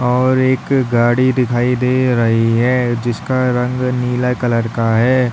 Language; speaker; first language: Hindi; native; Hindi